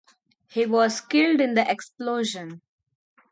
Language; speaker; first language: English; non-native, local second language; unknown